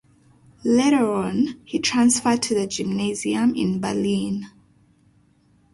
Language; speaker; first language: English; native; English